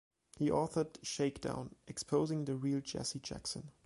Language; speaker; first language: English; non-native, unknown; German